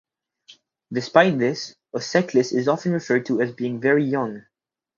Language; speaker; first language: English; native; English